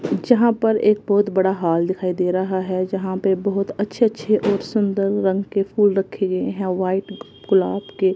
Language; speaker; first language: Hindi; non-native, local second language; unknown